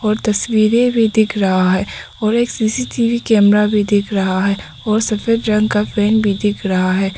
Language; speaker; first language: Hindi; non-native, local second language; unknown